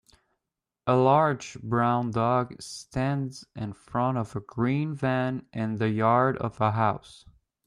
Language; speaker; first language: English; native; English